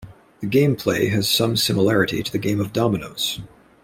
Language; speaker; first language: English; native; English